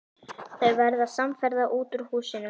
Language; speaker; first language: Icelandic; native; Icelandic